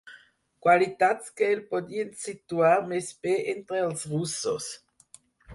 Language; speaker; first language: Catalan; non-native, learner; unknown